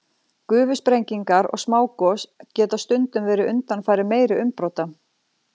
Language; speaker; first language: Icelandic; native; Icelandic